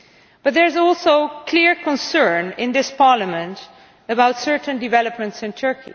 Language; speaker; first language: English; non-native, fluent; Dutch